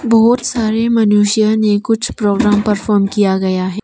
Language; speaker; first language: Hindi; non-native, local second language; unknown